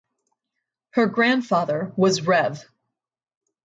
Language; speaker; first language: English; native; English